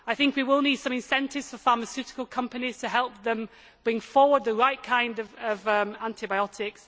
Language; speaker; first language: English; native; English